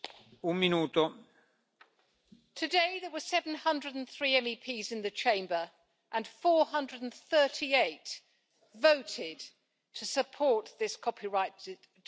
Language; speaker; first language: English; native; English